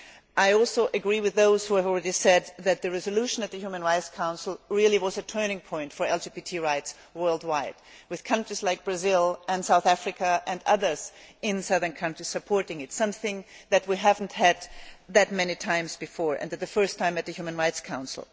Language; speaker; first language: English; non-native, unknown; German